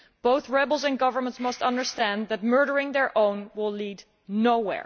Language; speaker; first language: English; non-native, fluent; Dutch